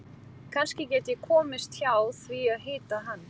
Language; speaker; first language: Icelandic; non-native, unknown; Portuguese